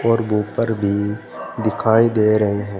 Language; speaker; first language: Hindi; native; Hindi